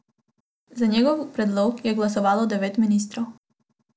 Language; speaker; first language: Slovenian; non-native, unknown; Macedonian